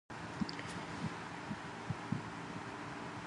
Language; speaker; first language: English; non-native, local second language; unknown